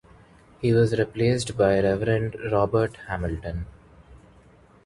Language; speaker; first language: English; non-native, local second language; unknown